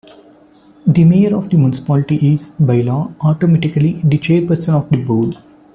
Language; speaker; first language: English; non-native, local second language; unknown